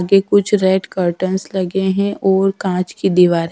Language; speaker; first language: Hindi; native; Hindi